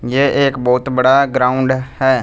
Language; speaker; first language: Hindi; non-native, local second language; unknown